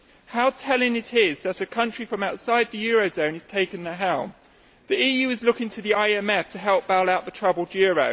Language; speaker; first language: English; native; English